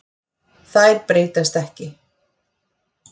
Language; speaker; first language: Icelandic; native; Icelandic